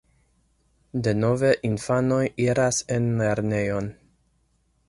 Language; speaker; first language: Esperanto; non-native, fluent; English